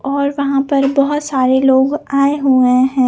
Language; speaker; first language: Hindi; non-native, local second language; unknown